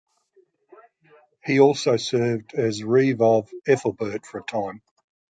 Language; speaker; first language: English; native; English